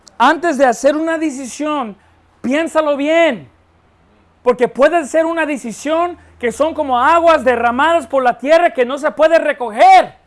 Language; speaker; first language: Spanish; non-native, fluent; English